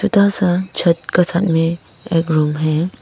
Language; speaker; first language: Hindi; non-native, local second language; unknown